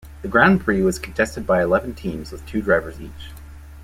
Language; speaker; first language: English; native; English